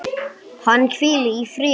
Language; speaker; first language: Icelandic; non-native, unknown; English